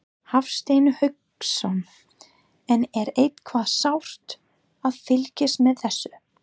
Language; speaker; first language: Icelandic; non-native, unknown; English